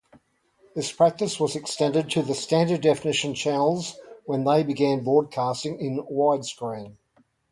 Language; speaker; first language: English; native; English